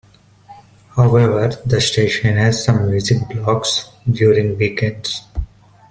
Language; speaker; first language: English; non-native, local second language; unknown